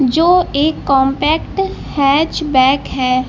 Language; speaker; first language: Hindi; native; Hindi